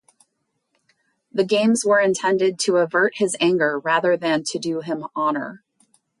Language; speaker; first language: English; native; English